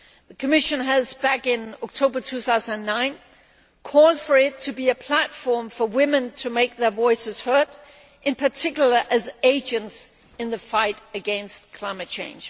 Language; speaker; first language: English; non-native, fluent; Danish